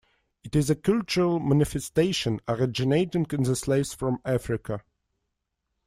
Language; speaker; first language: English; non-native, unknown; Russian